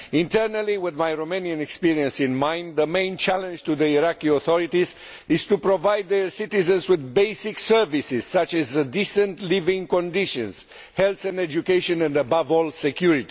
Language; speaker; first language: English; non-native, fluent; Romanian